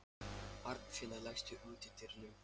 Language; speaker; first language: Icelandic; non-native, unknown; Lithuanian